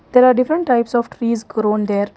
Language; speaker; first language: English; non-native, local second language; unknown